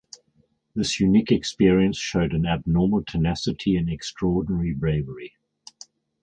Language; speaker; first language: English; native; English